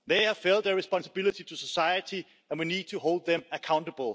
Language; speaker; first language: English; non-native, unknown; Danish